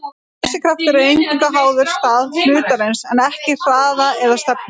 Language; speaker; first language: Icelandic; native; Icelandic